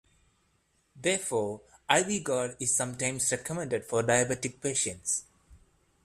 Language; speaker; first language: English; non-native, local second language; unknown